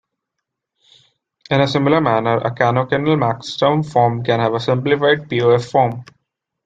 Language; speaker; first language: English; non-native, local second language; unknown